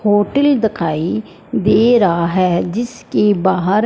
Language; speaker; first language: Hindi; non-native, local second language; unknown